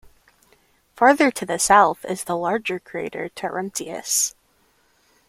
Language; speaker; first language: English; native; English